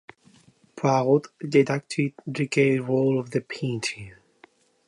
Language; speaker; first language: English; non-native, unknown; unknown